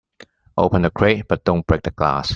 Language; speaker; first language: English; non-native, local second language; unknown